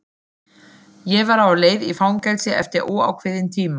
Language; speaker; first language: Icelandic; non-native, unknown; German